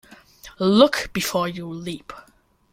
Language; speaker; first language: English; non-native, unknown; German